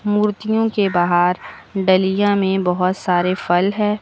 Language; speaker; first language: Hindi; native; Hindi